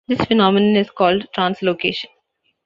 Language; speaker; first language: English; non-native, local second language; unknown